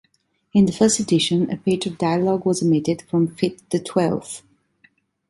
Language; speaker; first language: English; non-native, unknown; Italian